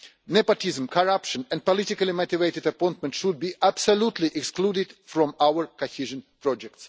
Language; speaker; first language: English; non-native, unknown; Russian